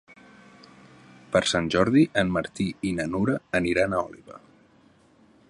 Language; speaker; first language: Catalan; native; Catalan